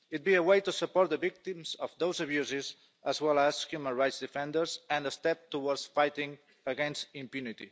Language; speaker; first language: English; non-native, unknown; Catalan